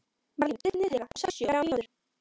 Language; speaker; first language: Icelandic; non-native, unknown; Polish